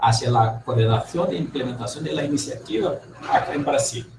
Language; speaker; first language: Spanish; non-native, related language; Portuguese